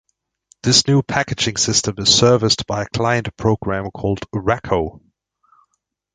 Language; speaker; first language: English; native; English